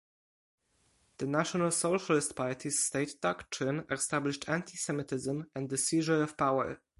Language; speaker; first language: English; non-native, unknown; Polish